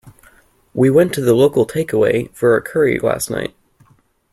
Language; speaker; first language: English; native; English